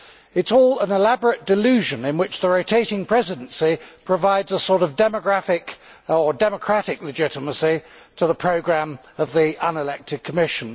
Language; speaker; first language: English; native; English